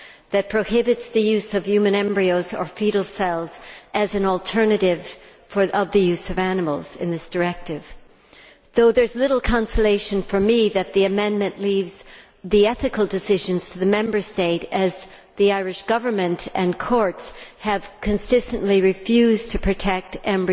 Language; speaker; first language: English; native; English